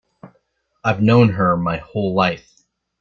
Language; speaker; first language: English; native; English